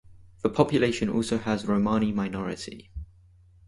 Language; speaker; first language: English; native; English